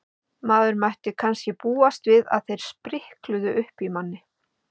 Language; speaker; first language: Icelandic; native; Icelandic